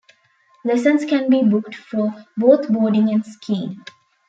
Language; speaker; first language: English; non-native, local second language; Tamil